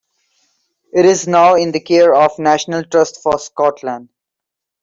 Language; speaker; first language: English; non-native, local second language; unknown